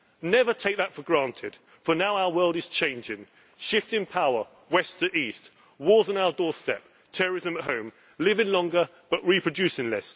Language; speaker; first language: English; native; English